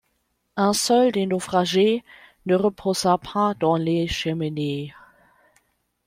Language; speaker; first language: French; non-native, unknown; German